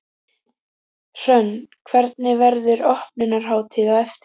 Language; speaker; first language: Icelandic; native; Icelandic